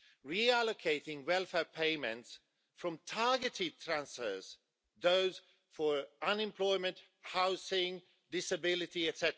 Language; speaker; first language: English; non-native, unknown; Swedish